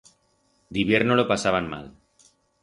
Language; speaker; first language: Aragonese; non-native, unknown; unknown